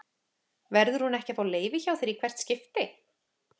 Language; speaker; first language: Icelandic; native; Icelandic